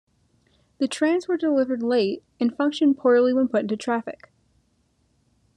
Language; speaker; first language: English; native; English